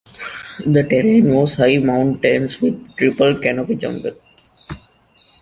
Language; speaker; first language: English; non-native, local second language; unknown